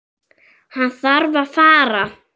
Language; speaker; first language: Icelandic; native; Icelandic